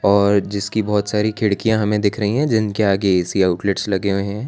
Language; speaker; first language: Hindi; non-native, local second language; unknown